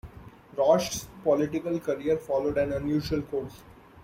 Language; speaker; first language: English; non-native, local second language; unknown